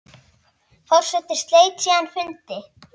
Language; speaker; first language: Icelandic; native; Icelandic